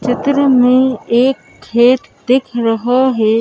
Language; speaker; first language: Hindi; native; Hindi